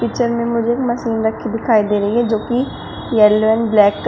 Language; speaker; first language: Hindi; native; Hindi